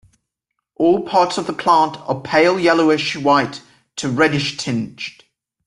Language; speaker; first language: English; native; English